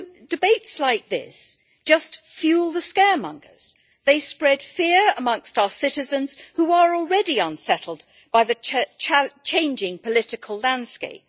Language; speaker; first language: English; native; English